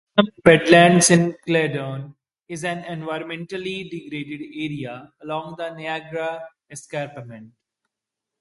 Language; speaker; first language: English; non-native, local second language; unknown